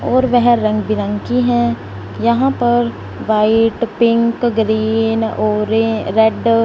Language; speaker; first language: Hindi; non-native, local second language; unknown